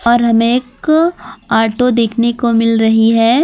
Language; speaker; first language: Hindi; non-native, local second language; Gujarati